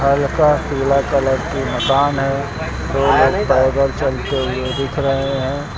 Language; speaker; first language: Hindi; native; Hindi